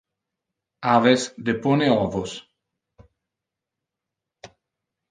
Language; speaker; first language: Interlingua; non-native, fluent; Italian